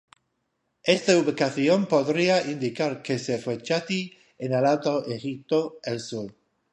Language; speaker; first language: Spanish; non-native, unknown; English